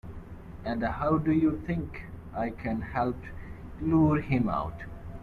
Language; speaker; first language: English; non-native, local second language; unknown